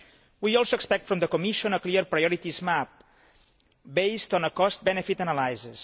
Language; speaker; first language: English; non-native, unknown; Catalan